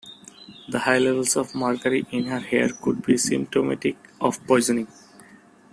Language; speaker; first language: English; non-native, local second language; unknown